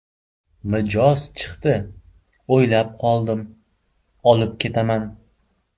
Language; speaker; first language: Uzbek; native; Uzbek